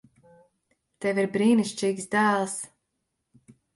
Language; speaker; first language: Latvian; native; Latvian